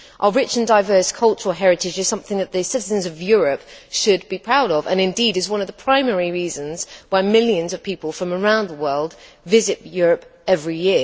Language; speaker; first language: English; native; English